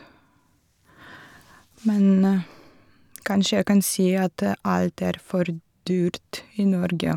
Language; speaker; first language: Norwegian; non-native, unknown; Russian